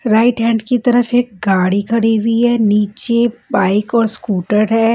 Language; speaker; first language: Hindi; non-native, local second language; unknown